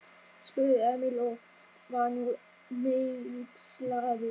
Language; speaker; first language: Icelandic; non-native, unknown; German